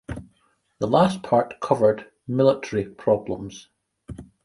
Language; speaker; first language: English; native; English